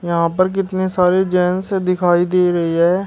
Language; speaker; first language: Hindi; native; Hindi